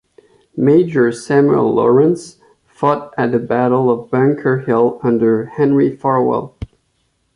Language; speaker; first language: English; non-native, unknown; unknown